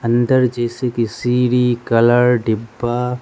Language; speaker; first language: Hindi; early bilingual, other home language; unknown